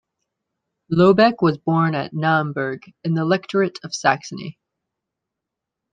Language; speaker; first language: English; native; English